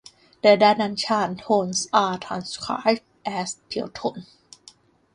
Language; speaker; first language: English; non-native, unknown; Thai